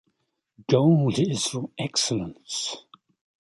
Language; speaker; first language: English; native; English